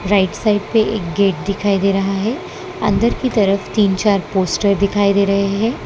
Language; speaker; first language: Hindi; non-native, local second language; Gujarati